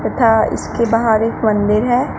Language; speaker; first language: Hindi; native; Hindi